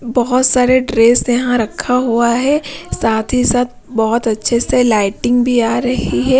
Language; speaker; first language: Hindi; non-native, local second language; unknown